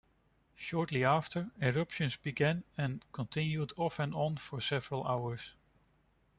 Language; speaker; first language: English; non-native, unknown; Dutch